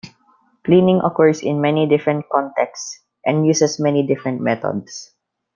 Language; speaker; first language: English; non-native, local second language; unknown